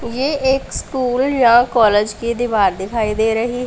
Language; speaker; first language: Hindi; non-native, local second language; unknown